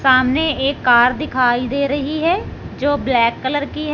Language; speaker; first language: Hindi; non-native, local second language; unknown